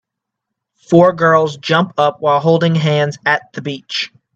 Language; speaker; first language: English; native; English